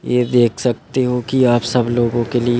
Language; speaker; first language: Hindi; native; Hindi